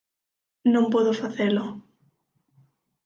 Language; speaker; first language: Galician; non-native, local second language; Spanish